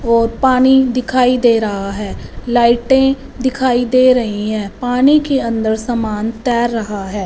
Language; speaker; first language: Hindi; non-native, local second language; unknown